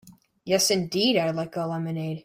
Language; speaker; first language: English; native; English